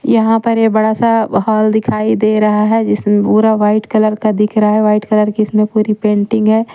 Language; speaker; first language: Hindi; native; Hindi